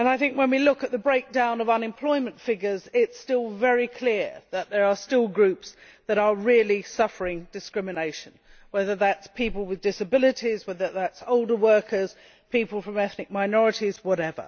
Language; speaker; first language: English; native; English